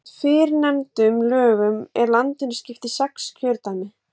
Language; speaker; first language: Icelandic; native; Icelandic